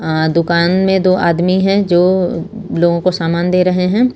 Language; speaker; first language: Hindi; native; Hindi